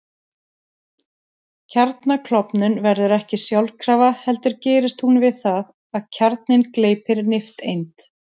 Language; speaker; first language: Icelandic; native; Icelandic